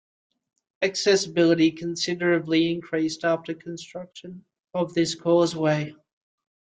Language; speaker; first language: English; native; English